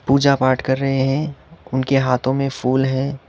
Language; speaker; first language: Hindi; non-native, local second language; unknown